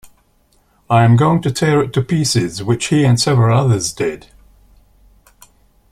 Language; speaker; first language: English; native; English